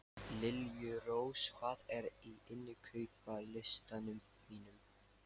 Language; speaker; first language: Icelandic; non-native, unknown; Lithuanian